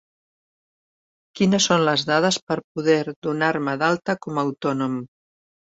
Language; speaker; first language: Catalan; native; Catalan